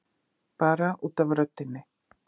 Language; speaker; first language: Icelandic; native; Icelandic